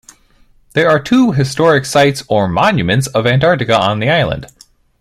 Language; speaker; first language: English; native; English